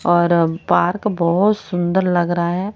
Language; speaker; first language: Hindi; native; Hindi